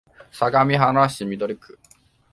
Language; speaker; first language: Japanese; non-native, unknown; Chinese